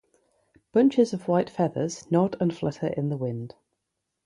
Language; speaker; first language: English; native; English